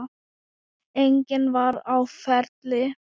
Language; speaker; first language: Icelandic; non-native, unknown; Thai